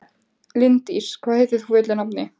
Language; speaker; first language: Icelandic; native; Icelandic